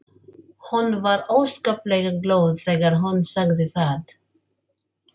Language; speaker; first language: Icelandic; non-native, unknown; Filipino